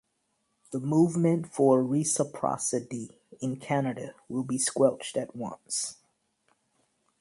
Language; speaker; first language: English; native; English